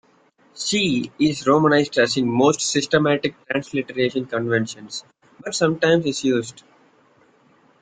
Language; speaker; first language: English; non-native, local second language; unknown